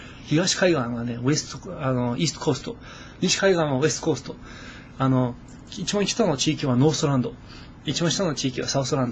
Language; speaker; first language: Japanese; non-native, fluent; English